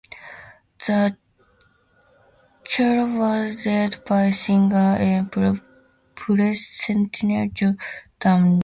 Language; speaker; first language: English; native; English